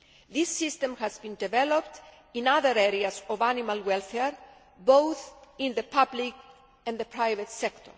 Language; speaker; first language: English; non-native, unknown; Greek